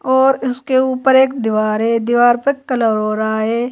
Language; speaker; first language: Hindi; native; Hindi